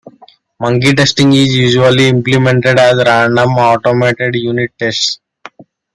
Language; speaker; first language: English; non-native, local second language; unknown